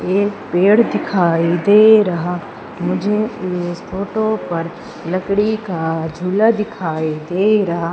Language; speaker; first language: Hindi; native; Hindi